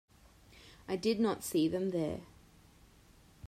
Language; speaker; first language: English; native; English